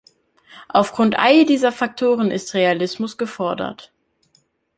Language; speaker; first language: German; native; German